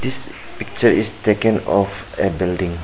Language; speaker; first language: English; non-native, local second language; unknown